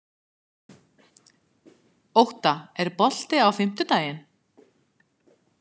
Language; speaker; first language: Icelandic; native; Icelandic